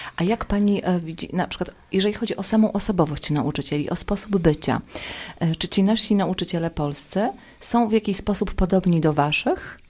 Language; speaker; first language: Polish; native; Polish